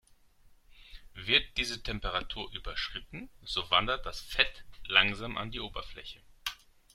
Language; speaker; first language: German; non-native, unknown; Greek